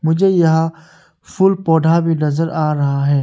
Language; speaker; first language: Hindi; early bilingual, other home language; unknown